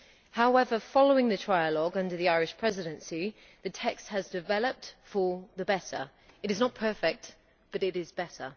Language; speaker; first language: English; native; English